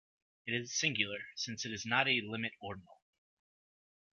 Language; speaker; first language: English; native; English